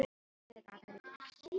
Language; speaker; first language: Icelandic; non-native, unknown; Filipino